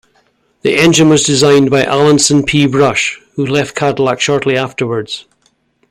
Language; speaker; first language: English; native; English